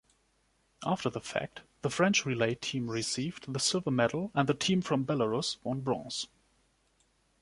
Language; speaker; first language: English; non-native, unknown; German